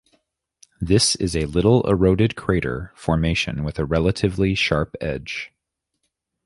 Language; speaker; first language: English; native; English